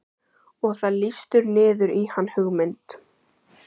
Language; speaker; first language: Icelandic; native; Icelandic